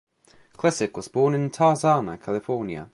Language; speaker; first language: English; native; English